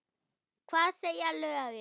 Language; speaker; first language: Icelandic; non-native, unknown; German